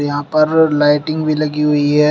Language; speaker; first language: Hindi; native; Hindi